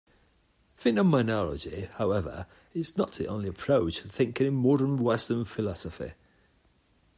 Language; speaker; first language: English; non-native, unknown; Catalan